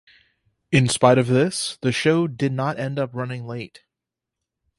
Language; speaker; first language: English; native; English